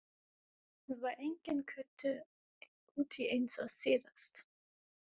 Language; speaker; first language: Icelandic; non-native, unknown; German